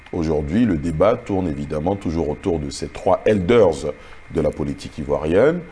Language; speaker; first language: French; non-native, local second language; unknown